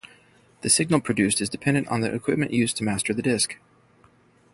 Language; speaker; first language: English; native; English